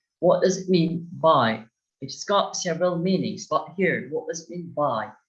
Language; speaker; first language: English; non-native, fluent; Turkish